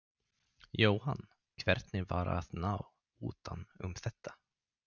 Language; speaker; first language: Icelandic; non-native, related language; Swedish